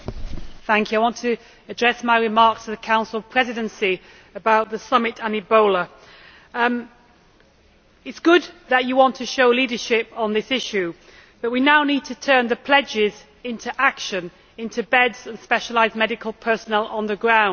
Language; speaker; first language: English; native; English